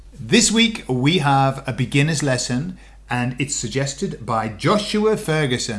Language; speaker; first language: English; native; English